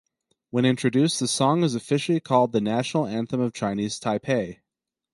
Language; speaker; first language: English; native; English